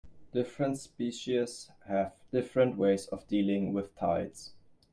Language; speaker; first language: English; non-native, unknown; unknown